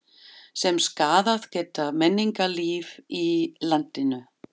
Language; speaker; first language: Icelandic; non-native, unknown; German